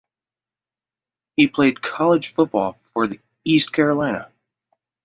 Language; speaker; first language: English; native; English